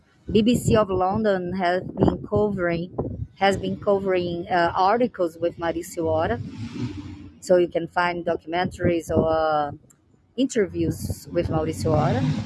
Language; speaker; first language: English; non-native, fluent; Portuguese